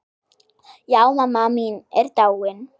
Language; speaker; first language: Icelandic; non-native, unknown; German